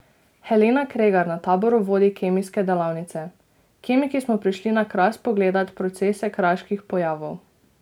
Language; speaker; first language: Slovenian; native; Slovenian